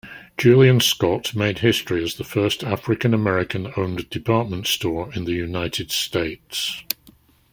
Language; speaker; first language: English; native; English